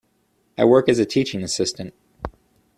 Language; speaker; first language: English; native; English